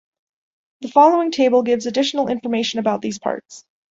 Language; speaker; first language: English; native; English